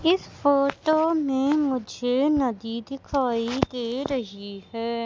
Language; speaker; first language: Hindi; native; Hindi